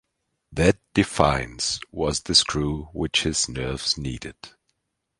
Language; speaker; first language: English; non-native, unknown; German